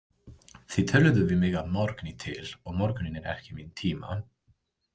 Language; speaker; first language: Icelandic; non-native, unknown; English